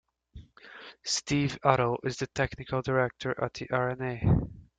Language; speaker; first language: English; native; English